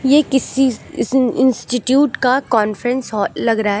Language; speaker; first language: Hindi; native; Hindi